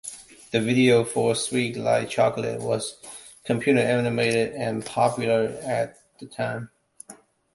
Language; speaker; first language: English; non-native, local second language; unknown